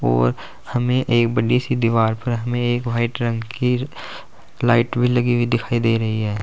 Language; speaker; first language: Hindi; native; Hindi